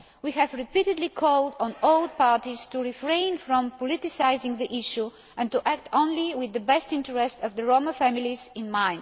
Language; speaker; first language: English; non-native, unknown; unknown